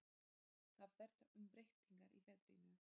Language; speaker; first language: Icelandic; non-native, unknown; Polish